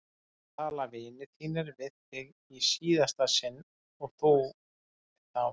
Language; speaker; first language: Icelandic; native; Icelandic